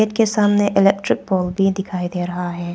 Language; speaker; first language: Hindi; non-native, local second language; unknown